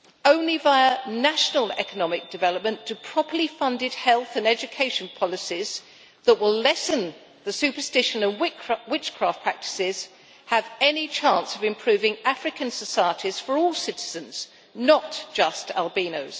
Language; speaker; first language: English; native; English